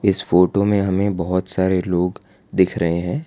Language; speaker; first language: Hindi; non-native, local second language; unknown